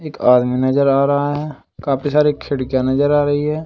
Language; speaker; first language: Hindi; native; Hindi